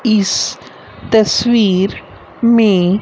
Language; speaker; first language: Hindi; native; Hindi